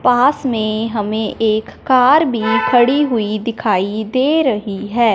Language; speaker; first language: Hindi; non-native, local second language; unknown